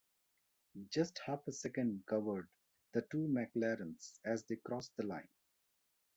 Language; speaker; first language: English; non-native, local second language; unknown